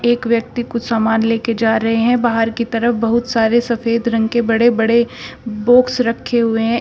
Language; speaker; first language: Hindi; native; Hindi